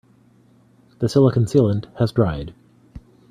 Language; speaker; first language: English; native; English